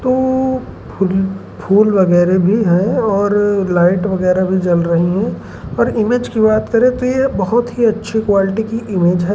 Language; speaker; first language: Hindi; native; Hindi